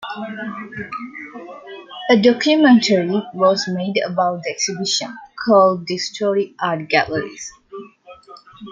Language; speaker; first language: English; non-native, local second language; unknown